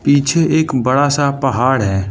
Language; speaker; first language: Hindi; non-native, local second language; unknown